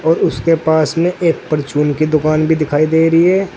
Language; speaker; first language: Hindi; native; Hindi